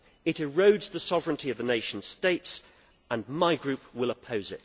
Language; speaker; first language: English; native; English